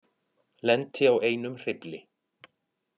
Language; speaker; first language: Icelandic; native; Icelandic